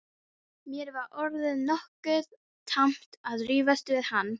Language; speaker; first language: Icelandic; non-native, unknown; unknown